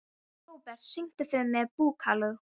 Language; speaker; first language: Icelandic; non-native, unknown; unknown